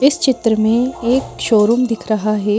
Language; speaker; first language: Hindi; native; Hindi